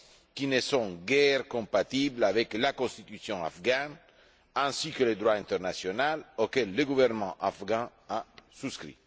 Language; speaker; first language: French; non-native, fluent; Italian